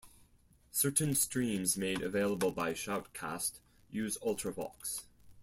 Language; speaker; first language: English; non-native, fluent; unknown